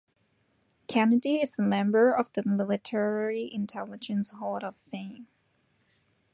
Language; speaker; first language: English; non-native, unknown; Cantonese